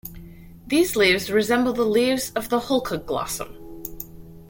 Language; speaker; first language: English; native; English